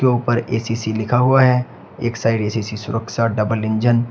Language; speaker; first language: Hindi; native; Hindi